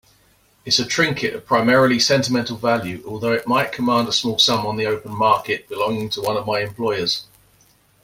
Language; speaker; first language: English; native; English